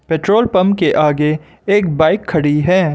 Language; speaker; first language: Hindi; non-native, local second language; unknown